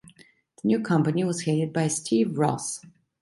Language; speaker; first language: English; non-native, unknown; Italian